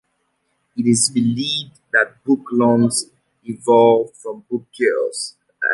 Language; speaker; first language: English; native; English